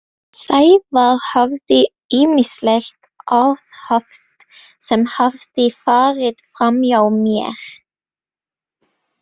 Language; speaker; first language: Icelandic; non-native, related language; Norwegian